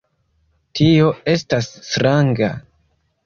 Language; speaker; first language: Esperanto; non-native, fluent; Kinyarwanda